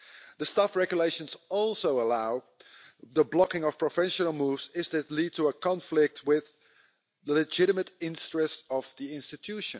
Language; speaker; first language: English; non-native, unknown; Dutch